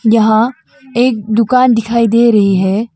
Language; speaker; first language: Hindi; non-native, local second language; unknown